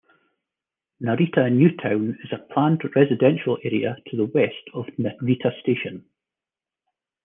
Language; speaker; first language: English; native; English